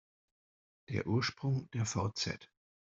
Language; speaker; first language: German; non-native, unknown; Spanish